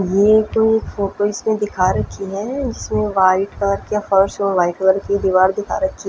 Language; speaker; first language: Hindi; non-native, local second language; Punjabi